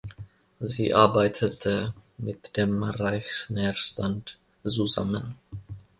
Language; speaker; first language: German; non-native, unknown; Finnish